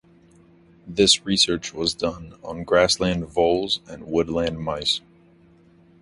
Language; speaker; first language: English; native; English